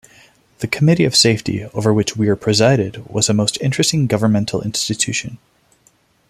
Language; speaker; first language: English; non-native, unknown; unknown